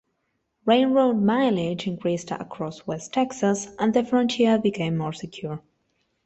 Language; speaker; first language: English; non-native, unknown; Spanish